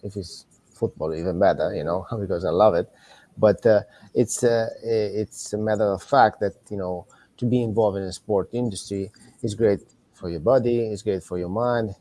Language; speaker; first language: English; non-native, fluent; Italian